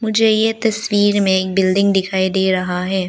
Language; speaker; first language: Hindi; early bilingual, other home language; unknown